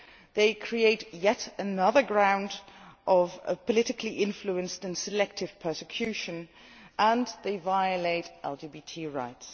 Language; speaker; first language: English; non-native, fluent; Dutch